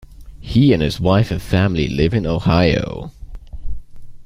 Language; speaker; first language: English; native; English